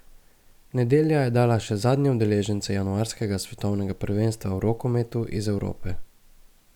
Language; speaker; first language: Slovenian; native; Slovenian